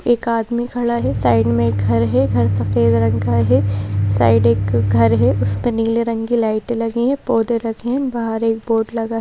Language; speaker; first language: Hindi; native; Hindi